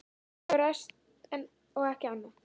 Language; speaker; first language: Icelandic; native; Icelandic